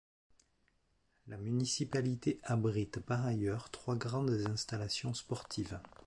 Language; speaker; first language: French; native; French